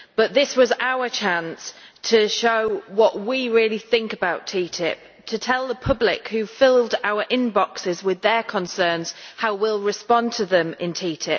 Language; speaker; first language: English; native; English